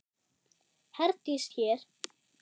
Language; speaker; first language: Icelandic; non-native, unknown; German